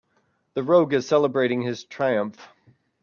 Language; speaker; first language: English; native; English